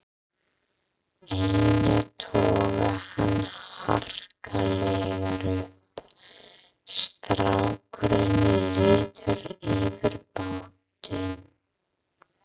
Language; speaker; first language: Icelandic; non-native, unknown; English